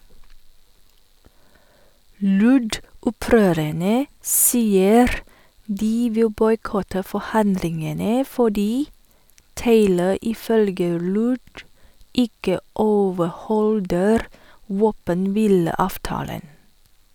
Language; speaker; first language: Norwegian; non-native, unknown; Chinese